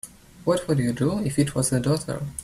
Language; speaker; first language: English; native; English